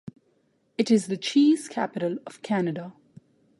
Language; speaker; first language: English; non-native, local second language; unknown